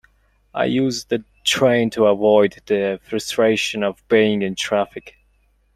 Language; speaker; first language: English; non-native, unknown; Mongolian